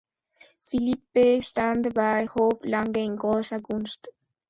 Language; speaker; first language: German; non-native, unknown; Spanish